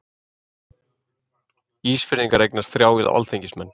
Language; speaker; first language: Icelandic; native; Icelandic